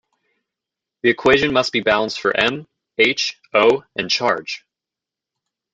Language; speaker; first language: English; native; English